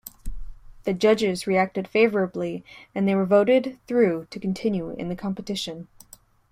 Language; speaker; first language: English; native; English